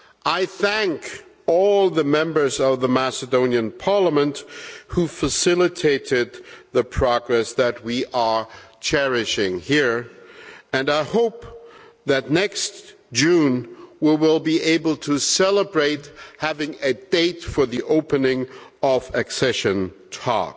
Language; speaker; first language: English; non-native, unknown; German